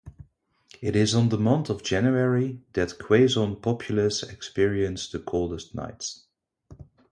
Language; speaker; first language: English; non-native, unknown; Dutch